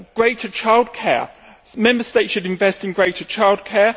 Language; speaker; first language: English; native; English